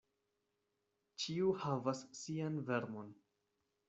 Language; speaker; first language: Esperanto; non-native, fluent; Spanish